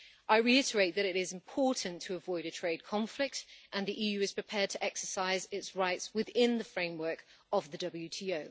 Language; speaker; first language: English; native; English